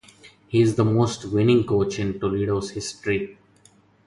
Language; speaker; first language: English; non-native, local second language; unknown